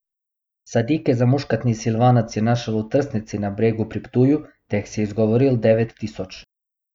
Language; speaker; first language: Slovenian; non-native, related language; Bosnian